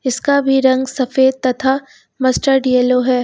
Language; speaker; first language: Hindi; native; Hindi